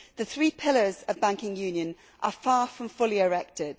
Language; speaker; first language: English; native; English